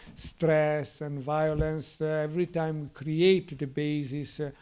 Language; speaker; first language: English; non-native, fluent; Italian